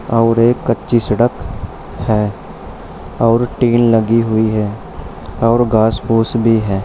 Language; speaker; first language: Hindi; native; Hindi